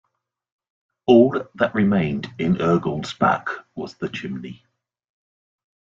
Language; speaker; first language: English; native; English